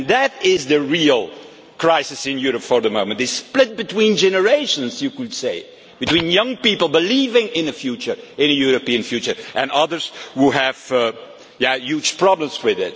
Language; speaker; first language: English; non-native, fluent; Dutch